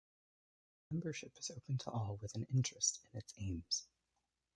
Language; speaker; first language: English; native; English